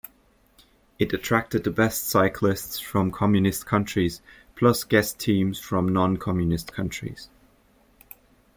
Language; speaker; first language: English; native; English